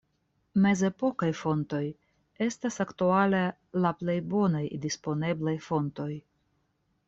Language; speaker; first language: Esperanto; non-native, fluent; Russian